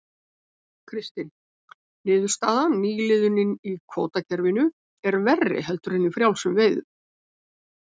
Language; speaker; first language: Icelandic; native; Icelandic